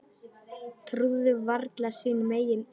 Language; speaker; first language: Icelandic; non-native, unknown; Polish